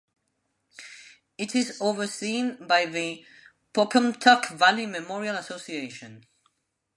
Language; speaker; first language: English; non-native, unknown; Spanish